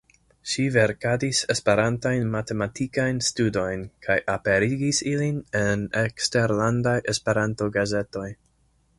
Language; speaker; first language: Esperanto; non-native, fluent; English